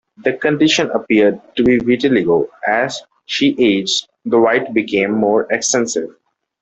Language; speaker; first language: English; non-native, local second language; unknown